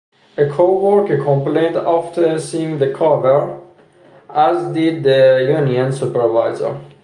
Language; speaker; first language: English; non-native, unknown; Persian